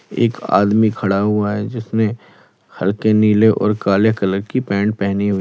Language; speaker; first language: Hindi; native; Hindi